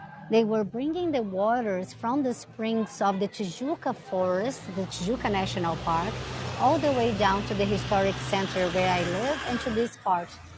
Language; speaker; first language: English; non-native, fluent; Portuguese